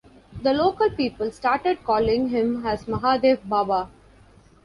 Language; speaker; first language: English; non-native, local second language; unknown